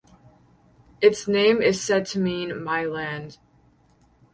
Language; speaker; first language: English; native; English